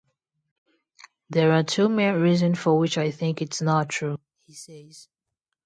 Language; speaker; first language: English; non-native, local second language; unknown